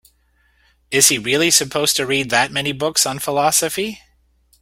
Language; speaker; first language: English; native; English